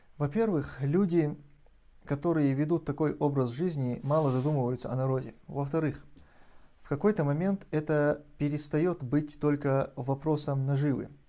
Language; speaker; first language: Russian; non-native, local second language; Chechen